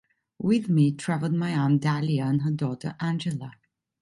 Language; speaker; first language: English; non-native, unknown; Italian